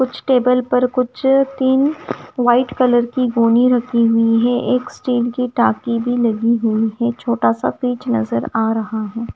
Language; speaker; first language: Hindi; non-native, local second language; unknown